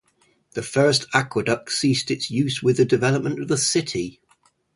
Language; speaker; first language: English; native; English